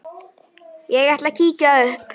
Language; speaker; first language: Icelandic; native; Icelandic